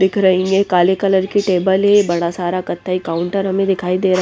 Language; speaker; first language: Hindi; non-native, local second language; Punjabi